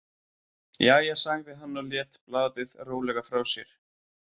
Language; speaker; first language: Icelandic; native; Icelandic